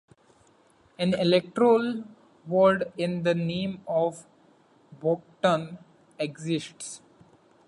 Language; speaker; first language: English; non-native, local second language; Marathi